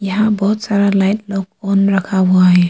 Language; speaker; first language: Hindi; early bilingual, other home language; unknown